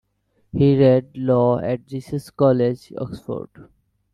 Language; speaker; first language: English; non-native, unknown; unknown